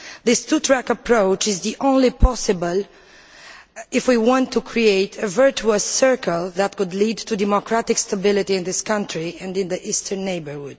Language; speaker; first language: English; non-native, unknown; Romanian